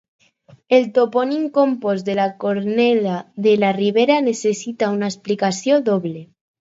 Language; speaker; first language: Catalan; non-native, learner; Spanish